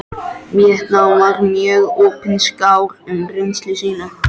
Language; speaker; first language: Icelandic; non-native, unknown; French